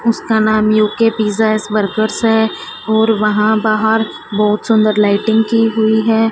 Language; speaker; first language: Hindi; non-native, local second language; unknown